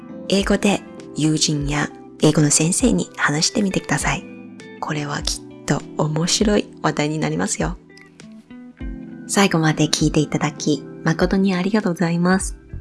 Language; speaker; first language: Japanese; native; Japanese